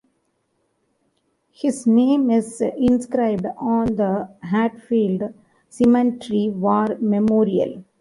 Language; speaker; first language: English; non-native, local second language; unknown